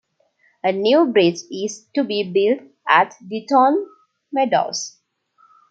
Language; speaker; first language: English; non-native, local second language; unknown